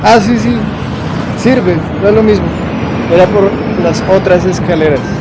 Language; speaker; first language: Spanish; native; Spanish